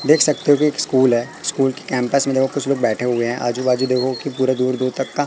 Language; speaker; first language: Hindi; native; Hindi